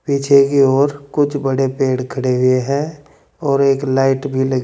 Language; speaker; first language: Hindi; native; Hindi